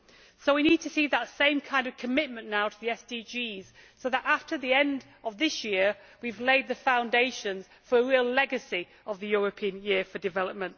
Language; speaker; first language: English; native; English